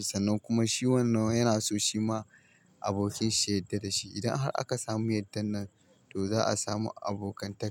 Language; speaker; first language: Hausa; native; Hausa